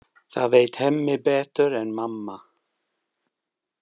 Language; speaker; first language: Icelandic; non-native, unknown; English